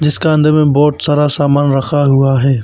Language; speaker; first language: Hindi; non-native, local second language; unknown